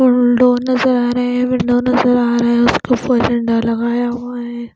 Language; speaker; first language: Hindi; non-native, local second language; Punjabi